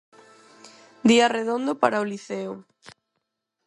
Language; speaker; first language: Galician; non-native, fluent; Spanish